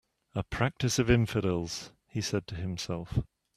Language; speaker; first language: English; native; English